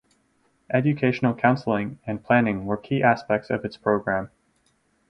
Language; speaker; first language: English; native; English